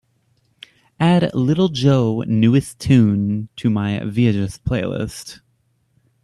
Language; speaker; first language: English; native; English